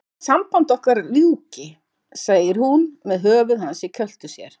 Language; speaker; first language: Icelandic; native; Icelandic